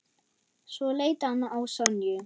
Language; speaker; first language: Icelandic; non-native, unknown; German